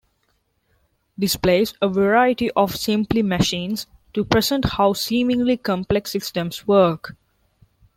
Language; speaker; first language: English; non-native, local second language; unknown